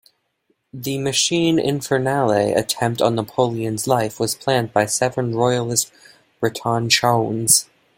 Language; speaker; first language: English; native; English